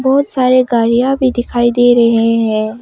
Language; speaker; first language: Hindi; non-native, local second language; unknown